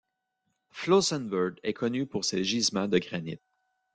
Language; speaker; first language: French; native; French